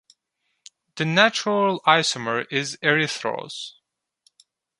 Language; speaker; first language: English; non-native, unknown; Turkish